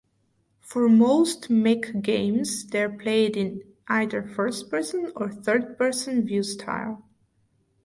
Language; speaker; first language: English; non-native, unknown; Bulgarian